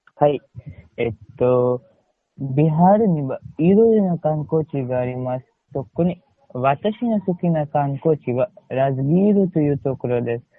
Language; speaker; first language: Japanese; non-native, learner; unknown